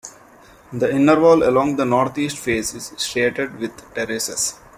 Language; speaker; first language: English; non-native, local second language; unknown